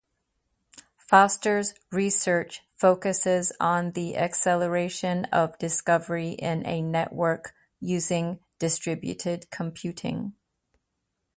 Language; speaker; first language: English; native; English